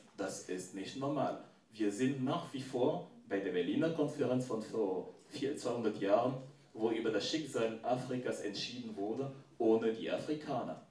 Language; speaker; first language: German; non-native, fluent; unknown